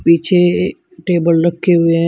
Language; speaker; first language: Hindi; native; Hindi